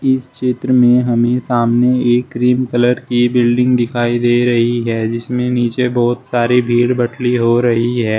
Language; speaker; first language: Hindi; native; Hindi